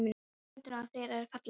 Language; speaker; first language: Icelandic; non-native, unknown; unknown